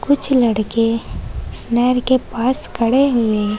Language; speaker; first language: Hindi; native; Hindi